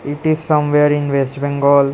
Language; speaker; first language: English; non-native, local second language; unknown